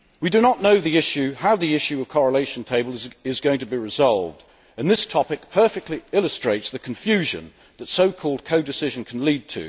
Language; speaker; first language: English; native; English